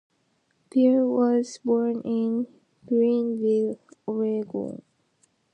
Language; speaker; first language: English; non-native, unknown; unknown